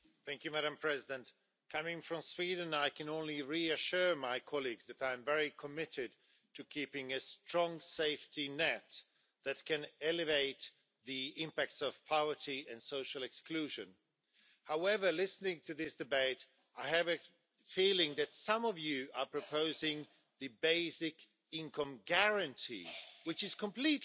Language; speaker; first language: English; non-native, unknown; Swedish